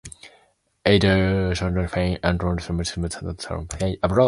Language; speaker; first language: English; non-native, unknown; Japanese